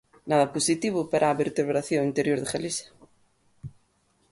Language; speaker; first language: Galician; native; Galician